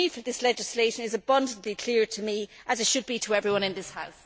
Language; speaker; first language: English; native; English